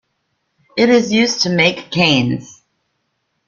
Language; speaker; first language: English; native; English